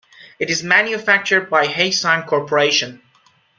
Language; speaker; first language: English; non-native, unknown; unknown